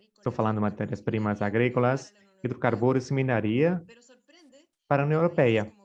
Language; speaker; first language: Portuguese; non-native, fluent; Spanish